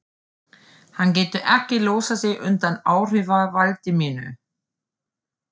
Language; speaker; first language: Icelandic; non-native, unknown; German